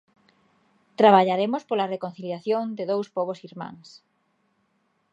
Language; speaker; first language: Galician; native; Galician